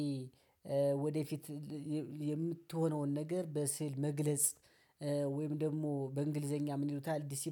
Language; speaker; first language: Amharic; native; Amharic